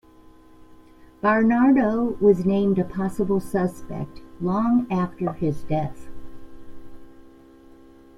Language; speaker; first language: English; native; English